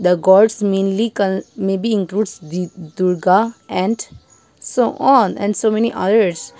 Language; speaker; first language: English; non-native, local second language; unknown